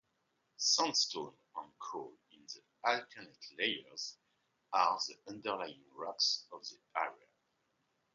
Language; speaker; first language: English; non-native, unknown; French